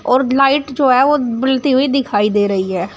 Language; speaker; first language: Hindi; native; Hindi